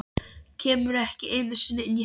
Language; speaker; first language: Icelandic; non-native, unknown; Polish